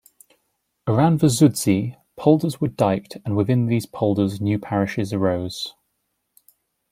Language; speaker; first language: English; native; English